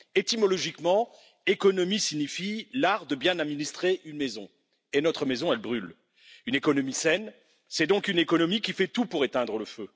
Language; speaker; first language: French; native; French